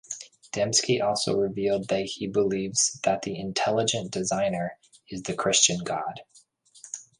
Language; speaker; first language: English; native; English